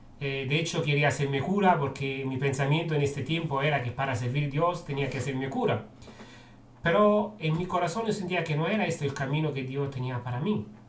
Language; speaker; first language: Spanish; non-native, fluent; Italian